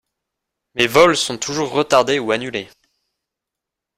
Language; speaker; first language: French; non-native, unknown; English